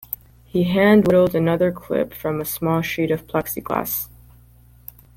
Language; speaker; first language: English; native; English